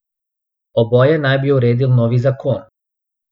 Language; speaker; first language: Slovenian; non-native, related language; Bosnian